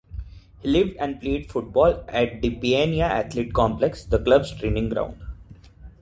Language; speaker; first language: English; non-native, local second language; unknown